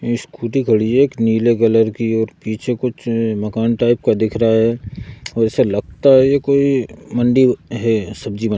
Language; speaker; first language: Hindi; native; Hindi